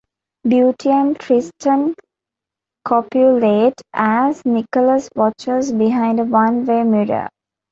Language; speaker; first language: English; non-native, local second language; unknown